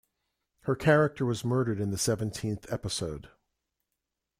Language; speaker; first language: English; native; English